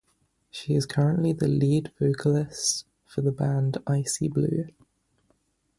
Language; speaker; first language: English; native; English